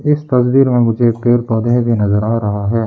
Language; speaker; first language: Hindi; early bilingual, other home language; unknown